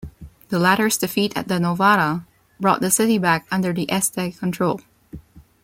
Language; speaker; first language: English; non-native, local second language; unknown